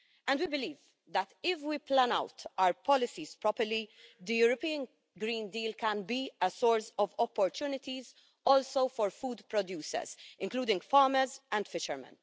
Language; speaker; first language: English; non-native, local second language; Maltese